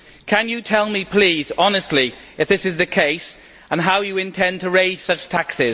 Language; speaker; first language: English; native; English